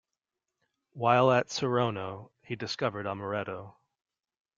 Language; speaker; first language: English; native; English